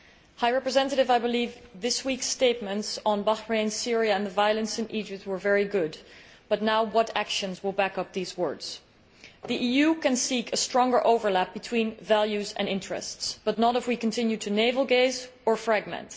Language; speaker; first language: English; non-native, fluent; Dutch